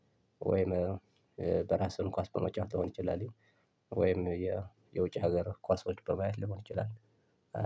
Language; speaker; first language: Amharic; non-native, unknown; Tigrinya